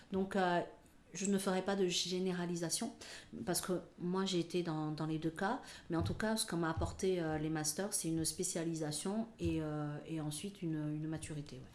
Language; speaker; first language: French; early bilingual, other home language; Chinese